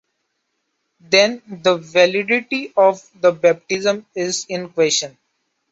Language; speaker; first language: English; non-native, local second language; Marathi